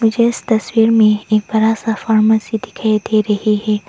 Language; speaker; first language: Hindi; non-native, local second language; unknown